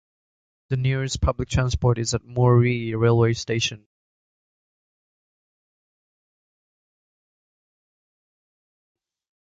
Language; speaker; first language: English; native; English